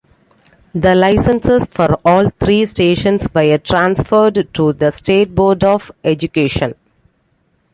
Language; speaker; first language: English; non-native, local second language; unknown